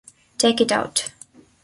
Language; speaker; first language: English; non-native, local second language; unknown